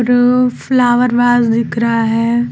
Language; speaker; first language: Hindi; native; Hindi